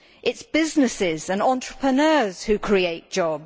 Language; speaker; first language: English; native; English